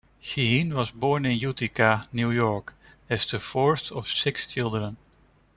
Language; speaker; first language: English; non-native, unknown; Dutch